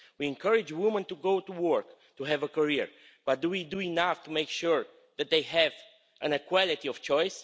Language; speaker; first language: English; non-native, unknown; Romanian